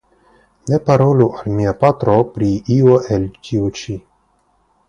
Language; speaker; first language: Esperanto; non-native, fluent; Russian